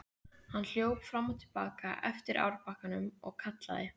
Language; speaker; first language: Icelandic; native; Icelandic